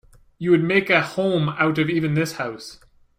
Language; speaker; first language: English; native; English